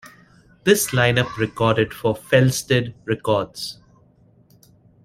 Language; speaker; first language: English; non-native, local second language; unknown